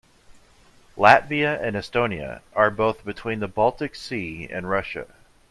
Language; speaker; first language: English; native; English